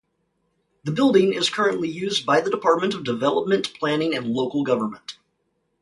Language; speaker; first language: English; native; English